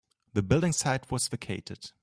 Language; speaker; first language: English; non-native, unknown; German